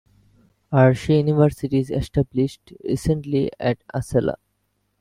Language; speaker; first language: English; non-native, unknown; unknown